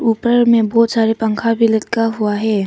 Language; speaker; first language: Hindi; early bilingual, other home language; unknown